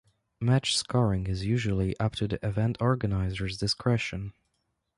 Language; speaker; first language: English; non-native, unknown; Polish